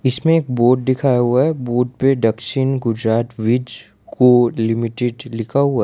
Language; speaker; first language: Hindi; non-native, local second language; Gujarati